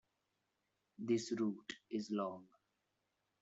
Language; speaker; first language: English; non-native, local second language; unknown